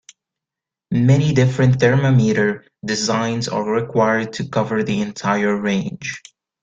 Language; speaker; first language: English; native; English